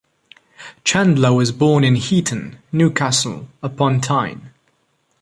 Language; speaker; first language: English; non-native, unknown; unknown